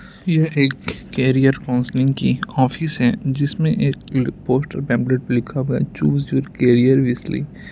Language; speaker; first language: Hindi; non-native, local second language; Punjabi